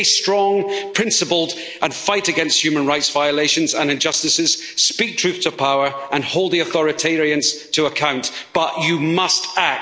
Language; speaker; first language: English; native; English